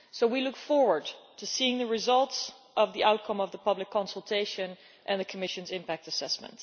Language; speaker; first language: English; non-native, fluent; Dutch